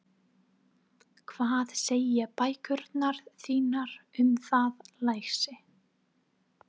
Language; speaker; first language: Icelandic; non-native, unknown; English